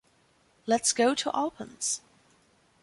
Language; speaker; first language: English; non-native, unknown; German